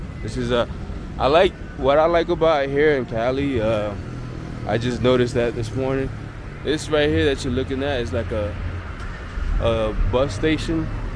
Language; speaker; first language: English; native; English